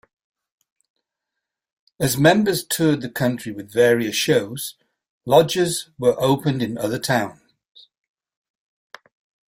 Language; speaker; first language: English; native; English